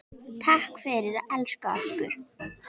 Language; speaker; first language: Icelandic; native; Icelandic